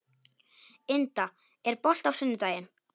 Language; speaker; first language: Icelandic; non-native, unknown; Polish